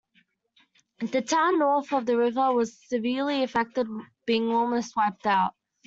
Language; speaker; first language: English; native; English